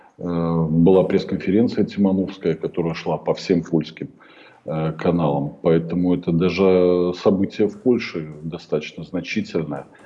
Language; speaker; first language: Russian; native; Russian